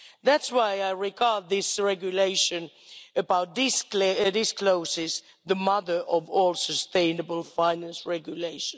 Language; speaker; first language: English; non-native, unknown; Finnish